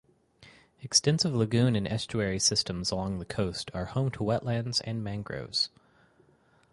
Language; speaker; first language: English; native; English